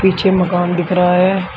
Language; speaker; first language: Hindi; native; Hindi